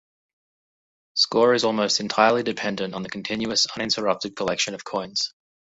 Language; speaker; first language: English; native; English